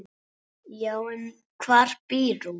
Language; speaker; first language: Icelandic; native; Icelandic